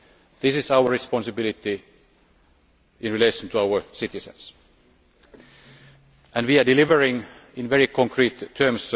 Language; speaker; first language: English; non-native, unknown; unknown